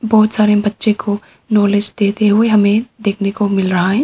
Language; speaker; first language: Hindi; non-native, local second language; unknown